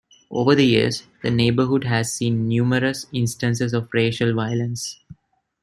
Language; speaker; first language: English; non-native, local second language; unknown